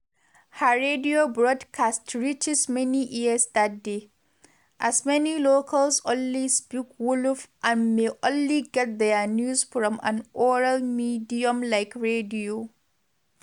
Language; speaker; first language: English; non-native, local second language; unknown